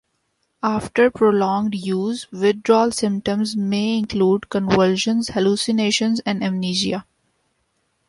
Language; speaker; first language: English; non-native, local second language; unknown